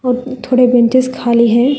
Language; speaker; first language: Hindi; non-native, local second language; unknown